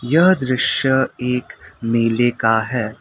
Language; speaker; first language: Hindi; non-native, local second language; Assamese